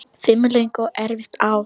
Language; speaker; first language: Icelandic; non-native, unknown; Polish